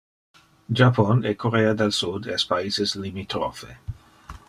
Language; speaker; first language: Interlingua; non-native, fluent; Dutch